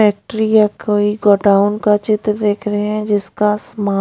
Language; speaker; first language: Hindi; non-native, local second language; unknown